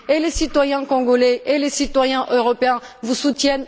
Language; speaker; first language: French; non-native, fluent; Bulgarian